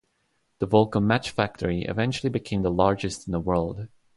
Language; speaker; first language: English; non-native, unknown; Estonian